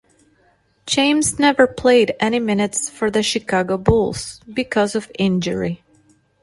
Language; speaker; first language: English; non-native, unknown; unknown